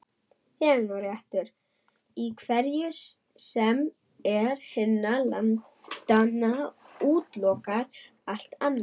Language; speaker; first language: Icelandic; non-native, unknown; German